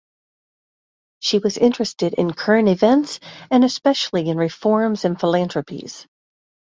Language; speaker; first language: English; native; English